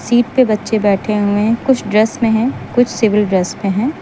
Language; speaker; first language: Hindi; native; Hindi